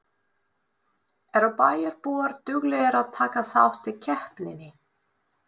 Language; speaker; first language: Icelandic; non-native, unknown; Russian